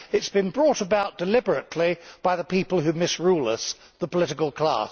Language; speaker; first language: English; native; English